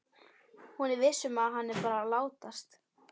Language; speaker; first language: Icelandic; native; Icelandic